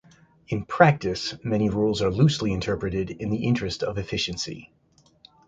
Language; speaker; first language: English; native; English